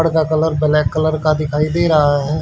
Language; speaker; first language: Hindi; native; Hindi